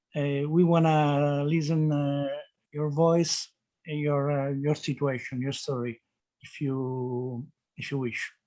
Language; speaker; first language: English; non-native, learner; Italian